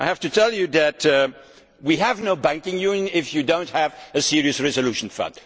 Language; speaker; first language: English; non-native, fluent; Dutch